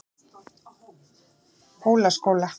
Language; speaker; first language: Icelandic; native; Icelandic